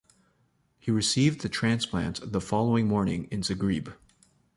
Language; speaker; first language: English; native; English